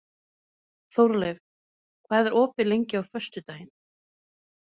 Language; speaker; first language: Icelandic; non-native, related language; Norwegian